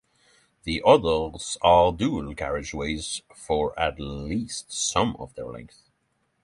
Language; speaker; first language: English; non-native, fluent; Norwegian